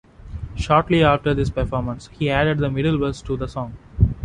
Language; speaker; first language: English; non-native, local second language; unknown